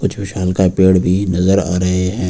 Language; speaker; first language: Hindi; native; Hindi